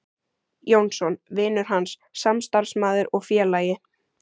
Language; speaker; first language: Icelandic; native; Icelandic